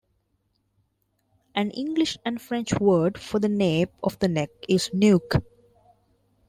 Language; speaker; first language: English; non-native, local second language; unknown